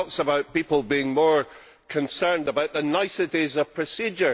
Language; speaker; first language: English; native; English